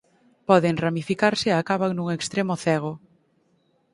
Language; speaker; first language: Galician; native; Galician